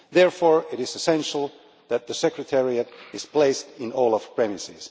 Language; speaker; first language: English; non-native, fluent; Finnish